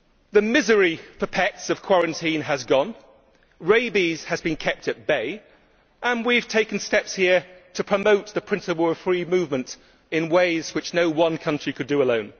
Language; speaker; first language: English; native; English